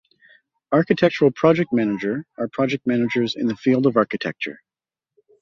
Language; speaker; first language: English; native; English